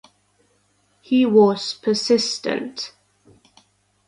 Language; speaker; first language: English; non-native, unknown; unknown